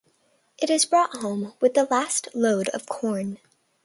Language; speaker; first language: English; native; English